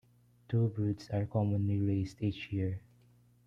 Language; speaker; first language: English; non-native, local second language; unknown